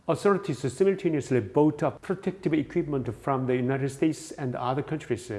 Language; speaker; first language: English; non-native, fluent; Korean